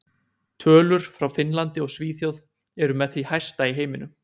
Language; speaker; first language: Icelandic; native; Icelandic